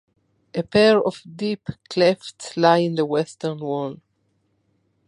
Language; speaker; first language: English; non-native, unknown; Spanish